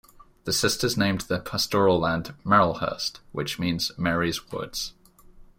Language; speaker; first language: English; native; English